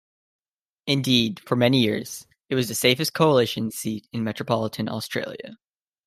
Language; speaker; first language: English; native; English